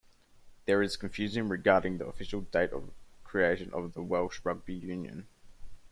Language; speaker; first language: English; native; English